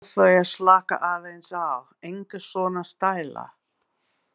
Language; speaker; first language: Icelandic; non-native, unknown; English